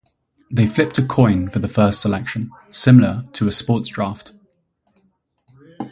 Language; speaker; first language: English; native; English